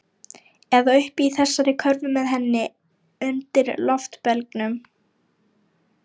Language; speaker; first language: Icelandic; non-native, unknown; Lithuanian